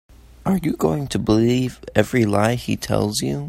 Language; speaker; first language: English; native; English